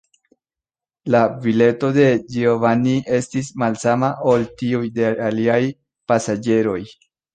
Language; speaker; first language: Esperanto; non-native, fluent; Spanish